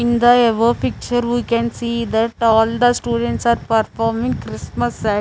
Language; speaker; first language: English; non-native, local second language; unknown